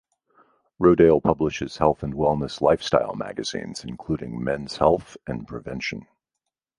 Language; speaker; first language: English; native; English